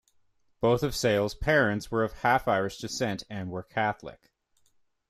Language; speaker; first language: English; native; English